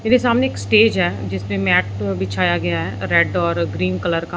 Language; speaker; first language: Hindi; non-native, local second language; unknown